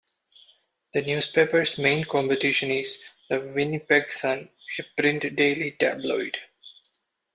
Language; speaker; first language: English; non-native, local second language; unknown